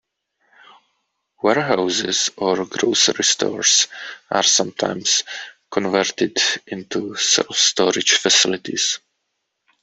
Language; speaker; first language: English; non-native, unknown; Czech